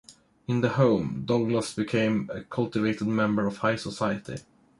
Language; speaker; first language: English; non-native, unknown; Swedish